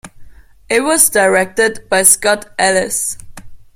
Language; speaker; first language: English; non-native, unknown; German